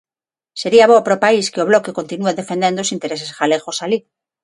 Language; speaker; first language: Galician; non-native, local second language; Spanish